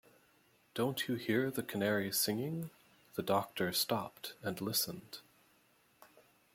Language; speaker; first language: English; native; English